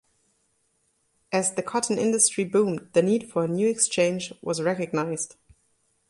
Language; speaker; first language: English; non-native, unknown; German